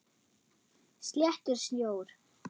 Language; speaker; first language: Icelandic; non-native, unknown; German